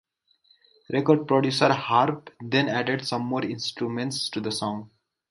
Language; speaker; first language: English; native; English